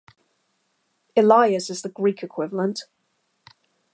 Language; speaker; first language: English; native; English